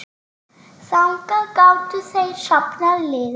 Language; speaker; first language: Icelandic; native; Icelandic